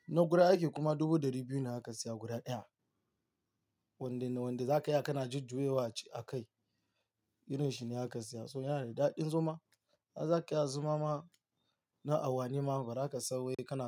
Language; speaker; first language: Hausa; non-native, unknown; Yoruba